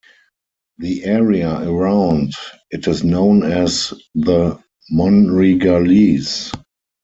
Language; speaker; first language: English; non-native, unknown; German